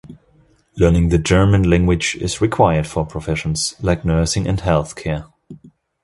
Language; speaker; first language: English; non-native, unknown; German